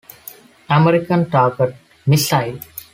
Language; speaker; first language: English; non-native, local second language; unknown